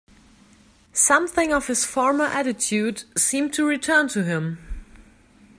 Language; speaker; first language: English; non-native, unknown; German